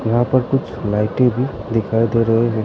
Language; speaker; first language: Hindi; non-native, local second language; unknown